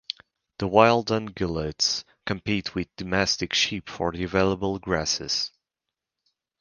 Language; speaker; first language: English; native; English